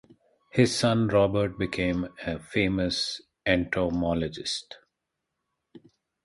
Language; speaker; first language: English; non-native, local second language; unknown